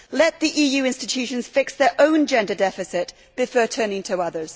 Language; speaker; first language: English; native; English